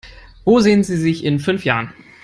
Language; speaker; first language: English; non-native, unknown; German